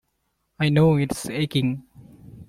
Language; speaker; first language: English; non-native, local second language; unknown